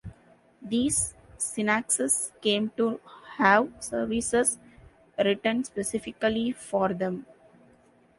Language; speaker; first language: English; non-native, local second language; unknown